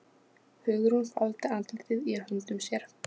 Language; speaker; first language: Icelandic; non-native, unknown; Polish